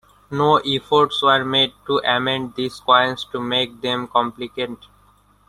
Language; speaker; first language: English; non-native, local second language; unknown